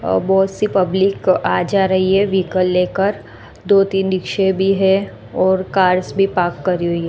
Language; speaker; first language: Hindi; non-native, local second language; Gujarati